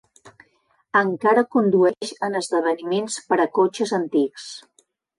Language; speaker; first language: Catalan; native; Catalan